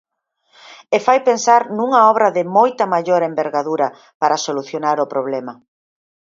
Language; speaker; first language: Galician; native; Galician